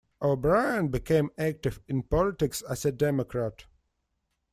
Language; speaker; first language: English; non-native, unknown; Russian